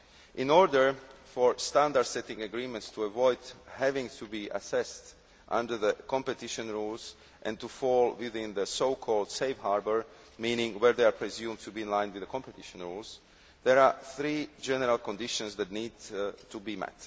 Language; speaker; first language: English; non-native, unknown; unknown